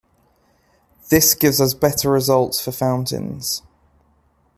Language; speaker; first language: English; native; English